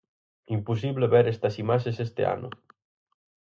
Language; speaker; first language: Galician; native; Galician